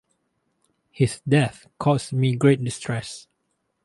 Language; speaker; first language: English; non-native, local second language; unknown